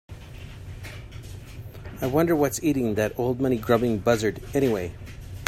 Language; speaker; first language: English; native; English